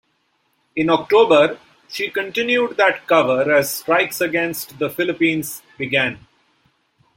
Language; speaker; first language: English; non-native, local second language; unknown